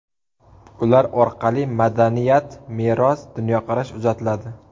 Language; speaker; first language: Uzbek; native; Uzbek